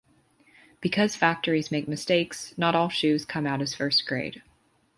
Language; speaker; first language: English; non-native, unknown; German